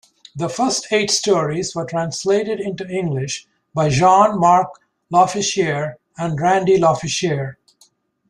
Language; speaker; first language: English; native; English